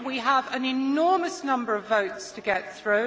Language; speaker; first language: English; native; English